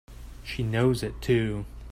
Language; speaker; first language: English; native; English